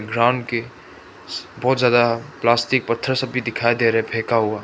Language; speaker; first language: Hindi; non-native, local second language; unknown